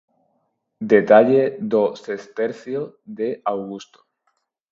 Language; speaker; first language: Galician; non-native, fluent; Spanish